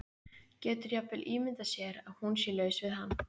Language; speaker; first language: Icelandic; native; Icelandic